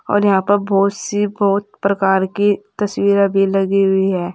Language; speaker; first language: Hindi; native; Hindi